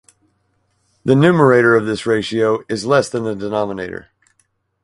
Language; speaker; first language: English; native; English